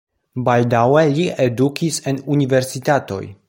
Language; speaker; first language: Esperanto; non-native, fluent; Polish